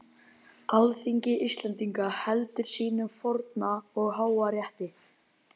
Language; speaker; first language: Icelandic; native; Icelandic